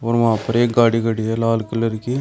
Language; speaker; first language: Hindi; native; Hindi